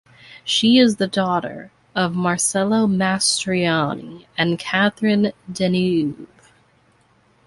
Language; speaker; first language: English; native; English